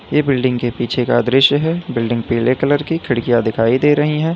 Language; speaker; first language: Hindi; native; Hindi